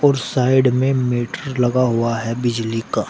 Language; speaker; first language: Hindi; native; Hindi